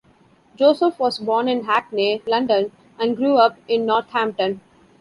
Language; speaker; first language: English; non-native, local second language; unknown